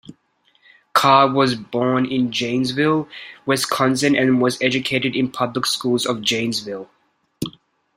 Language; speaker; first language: English; native; English